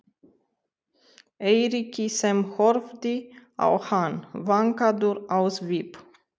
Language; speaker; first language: Icelandic; non-native, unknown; Romanian